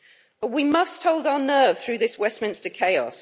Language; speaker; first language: English; native; English